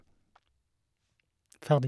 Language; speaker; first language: Norwegian; native; Norwegian